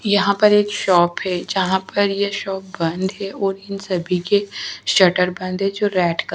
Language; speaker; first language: Hindi; native; Hindi